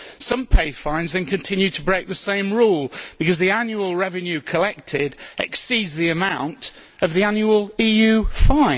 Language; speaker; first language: English; native; English